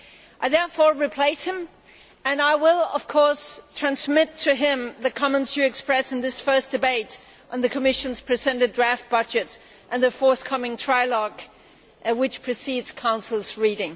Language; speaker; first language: English; non-native, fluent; Danish